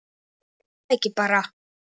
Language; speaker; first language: Icelandic; non-native, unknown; Polish